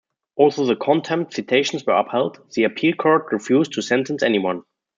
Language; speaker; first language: English; non-native, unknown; German